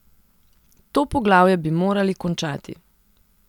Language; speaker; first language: Slovenian; non-native, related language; Serbian